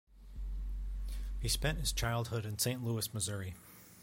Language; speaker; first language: English; native; English